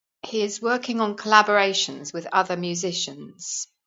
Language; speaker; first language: English; native; English